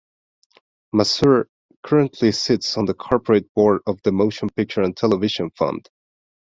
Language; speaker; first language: English; non-native, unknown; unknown